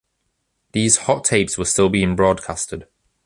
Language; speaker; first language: English; native; English